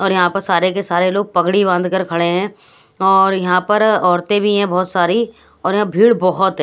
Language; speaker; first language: Hindi; native; Hindi